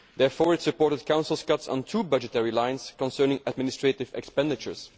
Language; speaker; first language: English; non-native, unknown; Dutch